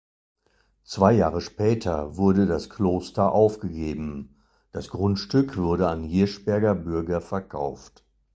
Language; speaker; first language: German; native; German